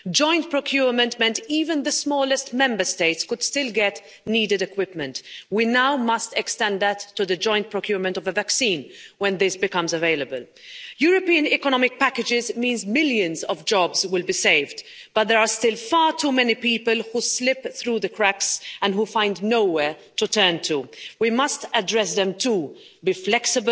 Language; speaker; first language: English; non-native, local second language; Maltese